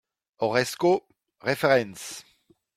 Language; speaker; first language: French; non-native, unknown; Dutch